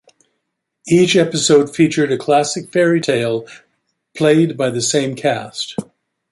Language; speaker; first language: English; native; English